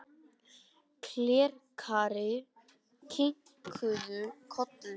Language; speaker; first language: Icelandic; native; Icelandic